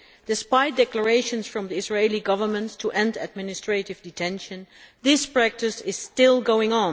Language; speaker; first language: English; non-native, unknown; Dutch